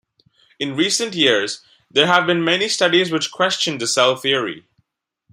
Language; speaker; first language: English; non-native, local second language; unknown